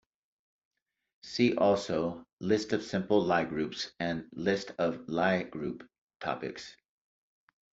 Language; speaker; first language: English; native; English